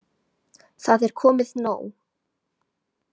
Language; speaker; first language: Icelandic; non-native, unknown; Chinese